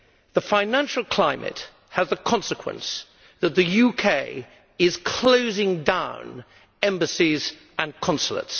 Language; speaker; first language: English; native; English